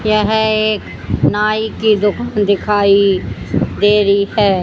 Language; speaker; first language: Hindi; native; Hindi